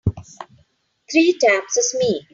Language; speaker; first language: English; non-native, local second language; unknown